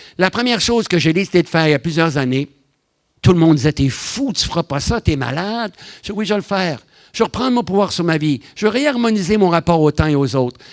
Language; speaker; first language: French; native; French